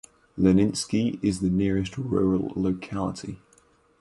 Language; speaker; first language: English; native; English